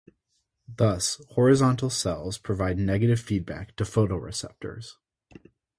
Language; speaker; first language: English; native; English